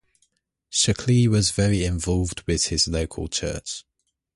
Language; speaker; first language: English; native; English